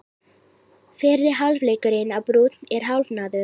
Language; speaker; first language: Icelandic; native; Icelandic